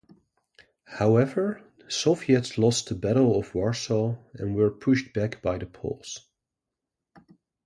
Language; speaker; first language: English; non-native, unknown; Dutch